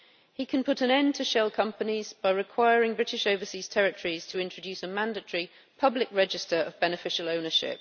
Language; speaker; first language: English; native; English